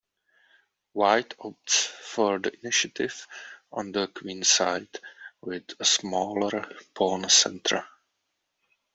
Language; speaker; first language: English; non-native, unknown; Czech